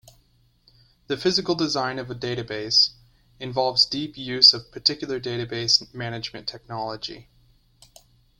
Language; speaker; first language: English; native; English